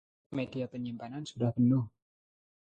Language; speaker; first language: Indonesian; non-native, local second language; Javanese